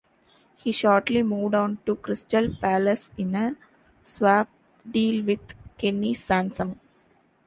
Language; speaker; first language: English; non-native, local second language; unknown